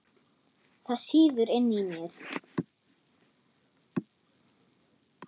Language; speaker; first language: Icelandic; non-native, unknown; German